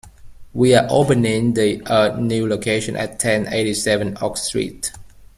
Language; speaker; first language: English; native; English